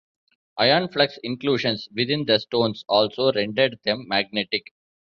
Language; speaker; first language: English; non-native, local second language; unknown